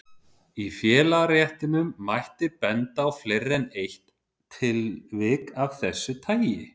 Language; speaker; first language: Icelandic; native; Icelandic